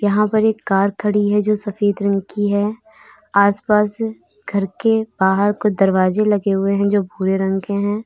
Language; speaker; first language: Hindi; native; Hindi